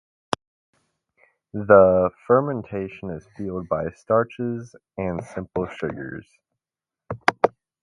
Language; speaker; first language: English; native; English